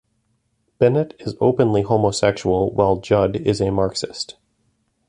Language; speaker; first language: English; native; English